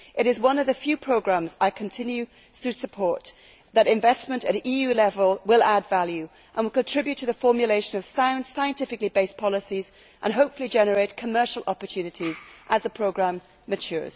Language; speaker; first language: English; native; English